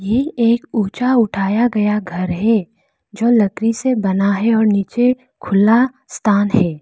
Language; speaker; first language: Hindi; non-native, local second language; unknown